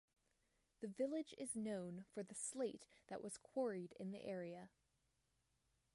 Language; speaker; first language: English; native; English